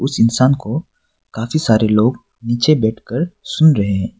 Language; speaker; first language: Hindi; non-native, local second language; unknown